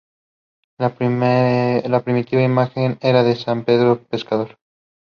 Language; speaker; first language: English; non-native, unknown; Spanish